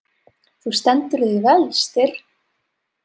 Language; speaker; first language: Icelandic; non-native, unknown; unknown